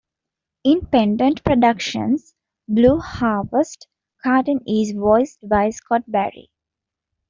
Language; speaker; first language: English; non-native, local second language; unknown